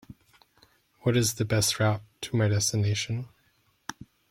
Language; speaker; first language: English; native; English